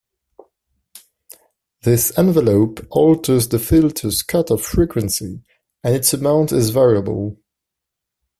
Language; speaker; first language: English; non-native, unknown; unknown